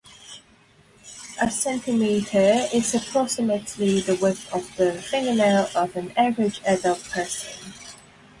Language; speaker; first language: English; non-native, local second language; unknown